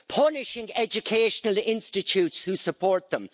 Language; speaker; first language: English; native; English